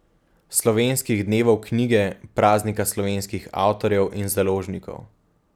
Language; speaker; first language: Slovenian; native; Slovenian